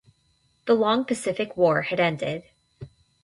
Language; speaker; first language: English; native; English